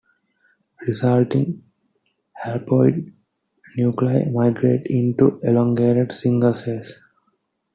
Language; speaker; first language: English; non-native, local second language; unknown